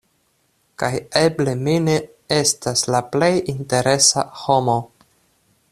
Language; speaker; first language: Esperanto; non-native, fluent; Russian